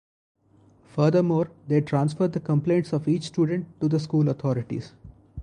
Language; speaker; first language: English; non-native, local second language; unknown